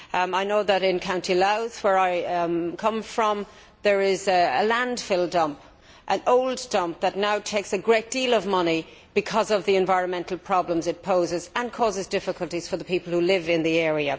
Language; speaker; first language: English; native; English